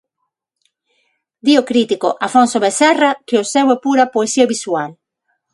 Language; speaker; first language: Galician; non-native, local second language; Spanish